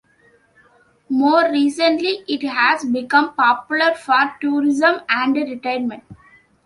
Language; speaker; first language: English; non-native, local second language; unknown